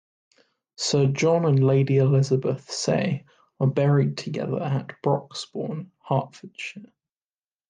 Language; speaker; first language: English; native; English